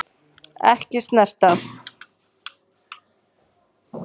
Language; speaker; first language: Icelandic; native; Icelandic